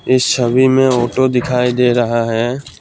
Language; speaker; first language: Hindi; non-native, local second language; Assamese